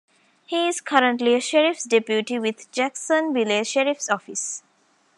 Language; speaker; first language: English; non-native, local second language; Tamil